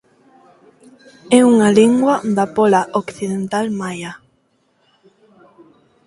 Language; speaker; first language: Galician; non-native, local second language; Spanish